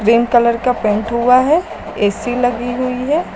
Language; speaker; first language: Hindi; native; Hindi